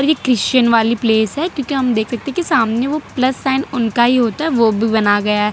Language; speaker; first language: Hindi; non-native, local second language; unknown